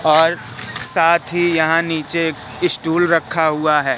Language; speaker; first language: Hindi; native; Hindi